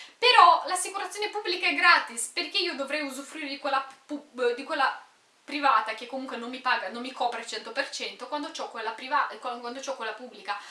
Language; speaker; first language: Italian; native; Italian